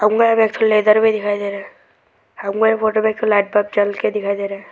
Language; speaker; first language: Hindi; non-native, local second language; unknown